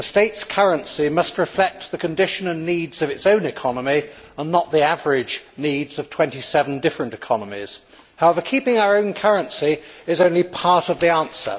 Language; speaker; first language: English; native; English